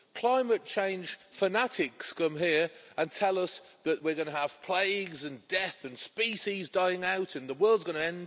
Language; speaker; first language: English; native; English